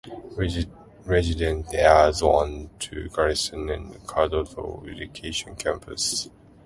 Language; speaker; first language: English; non-native, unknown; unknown